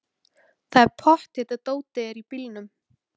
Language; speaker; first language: Icelandic; native; Icelandic